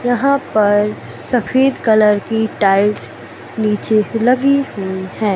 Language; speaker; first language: Hindi; native; Hindi